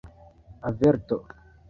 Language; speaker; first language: Esperanto; non-native, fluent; Kinyarwanda